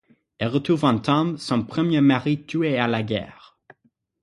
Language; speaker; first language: French; non-native, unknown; English